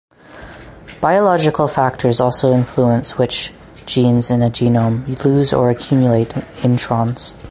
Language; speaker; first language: English; native; English